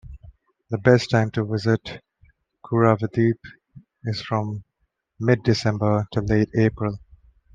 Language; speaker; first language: English; non-native, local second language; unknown